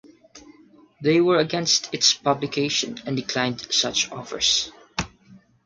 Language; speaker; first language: English; non-native, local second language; Filipino